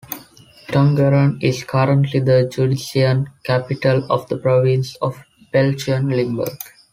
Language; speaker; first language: English; non-native, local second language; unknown